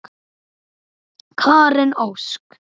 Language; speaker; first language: Icelandic; native; Icelandic